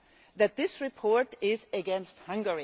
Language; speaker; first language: English; non-native, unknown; German